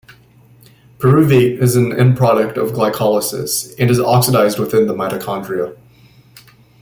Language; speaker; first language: English; native; English